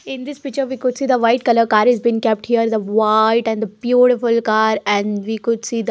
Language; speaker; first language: English; non-native, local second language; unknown